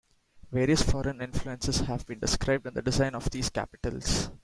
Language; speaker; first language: English; non-native, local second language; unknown